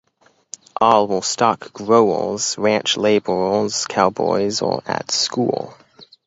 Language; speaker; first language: English; native; English